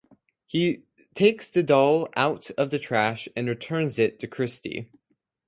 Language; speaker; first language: English; native; English